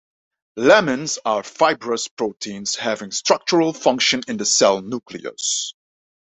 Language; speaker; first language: English; non-native, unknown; Dutch